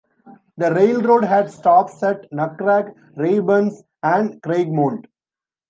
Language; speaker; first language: English; non-native, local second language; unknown